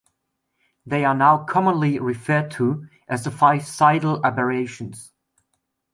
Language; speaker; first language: English; non-native, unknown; German